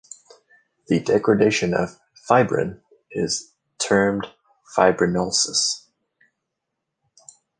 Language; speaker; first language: English; native; English